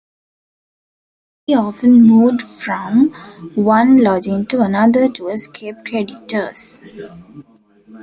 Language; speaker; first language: English; non-native, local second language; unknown